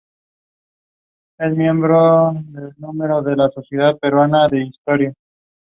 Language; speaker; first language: English; non-native, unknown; Spanish